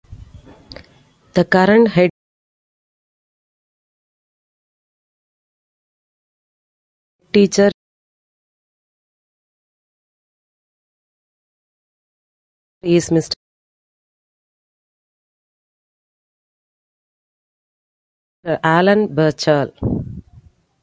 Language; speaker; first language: English; non-native, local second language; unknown